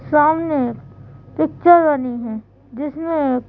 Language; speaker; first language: Hindi; native; Hindi